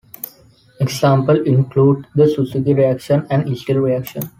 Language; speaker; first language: English; non-native, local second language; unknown